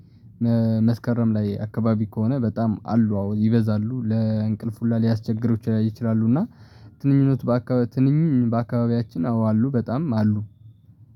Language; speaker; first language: Amharic; non-native, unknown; Tigrinya